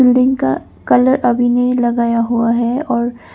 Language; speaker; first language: Hindi; early bilingual, other home language; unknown